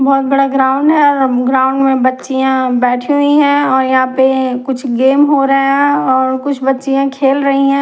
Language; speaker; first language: Hindi; non-native, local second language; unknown